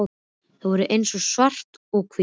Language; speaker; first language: Icelandic; native; Icelandic